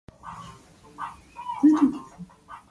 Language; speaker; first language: English; native; English